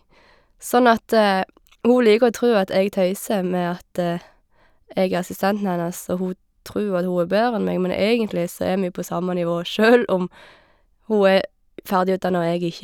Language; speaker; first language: Norwegian; native; Norwegian